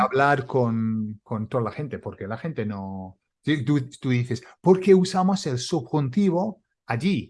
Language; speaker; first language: Spanish; non-native, fluent; English